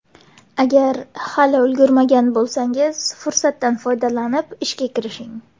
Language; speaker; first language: Uzbek; native; Uzbek